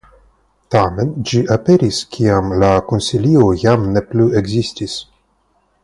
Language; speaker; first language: Esperanto; non-native, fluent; Russian